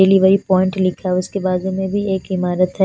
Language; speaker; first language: Hindi; non-native, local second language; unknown